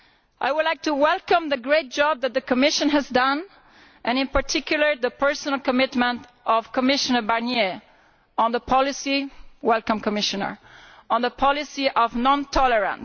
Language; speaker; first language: English; non-native, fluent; Italian